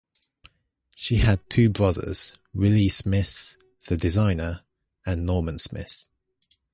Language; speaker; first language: English; native; English